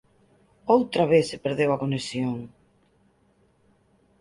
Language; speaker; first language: Galician; native; Galician